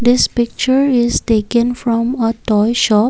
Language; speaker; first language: English; non-native, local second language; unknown